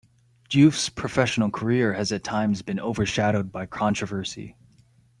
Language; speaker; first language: English; native; English